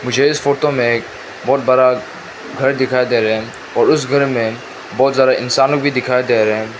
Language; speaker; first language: Hindi; non-native, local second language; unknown